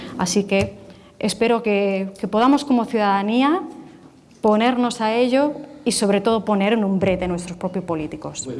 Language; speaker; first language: Spanish; non-native, related language; Italian